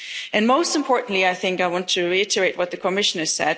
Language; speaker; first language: English; non-native, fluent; German